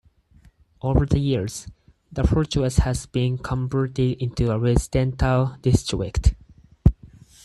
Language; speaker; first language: English; non-native, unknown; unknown